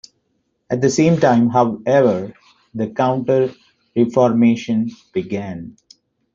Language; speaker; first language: English; non-native, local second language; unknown